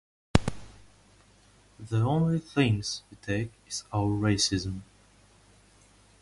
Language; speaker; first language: English; non-native, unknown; Russian